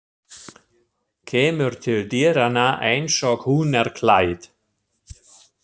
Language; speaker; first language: Icelandic; non-native, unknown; German